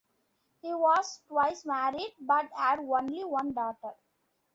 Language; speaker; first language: English; non-native, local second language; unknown